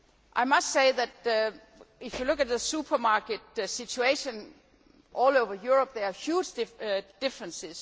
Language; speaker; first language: English; non-native, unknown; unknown